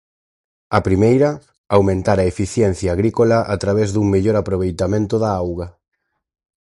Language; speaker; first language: Galician; native; Galician